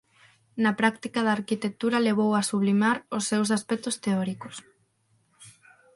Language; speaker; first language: Galician; non-native, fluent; Spanish